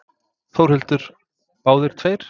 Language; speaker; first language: Icelandic; non-native, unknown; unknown